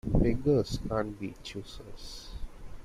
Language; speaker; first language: English; non-native, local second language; Tamil